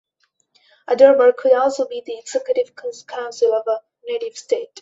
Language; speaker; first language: English; non-native, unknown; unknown